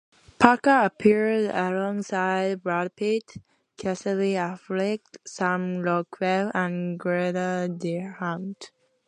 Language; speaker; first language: English; native; English